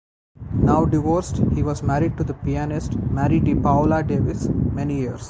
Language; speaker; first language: English; non-native, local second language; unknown